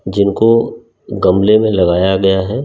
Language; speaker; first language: Hindi; native; Hindi